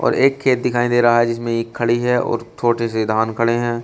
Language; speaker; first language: Hindi; native; Hindi